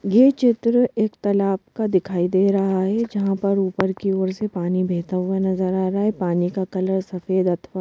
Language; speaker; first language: Hindi; native; Hindi